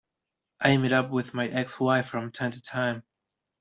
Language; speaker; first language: English; non-native, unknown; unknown